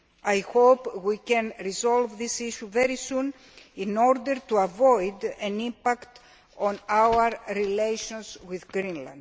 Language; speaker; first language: English; non-native, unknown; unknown